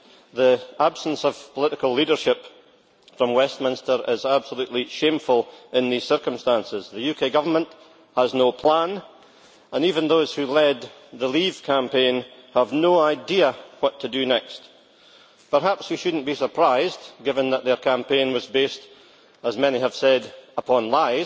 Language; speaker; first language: English; native; English